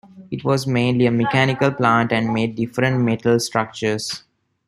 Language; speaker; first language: English; non-native, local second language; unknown